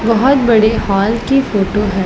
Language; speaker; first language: Hindi; non-native, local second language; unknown